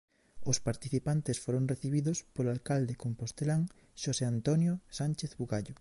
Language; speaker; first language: Galician; native; Galician